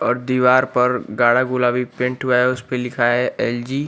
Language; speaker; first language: Hindi; native; Hindi